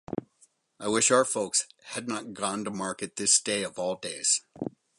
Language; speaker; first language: English; native; English